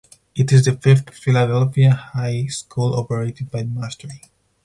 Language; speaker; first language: English; non-native, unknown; Spanish